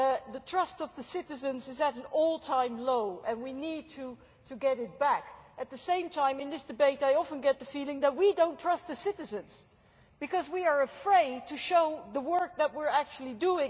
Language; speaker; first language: English; non-native, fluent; Dutch